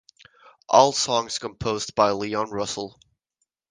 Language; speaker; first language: English; native; English